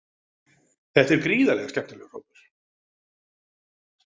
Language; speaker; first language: Icelandic; native; Icelandic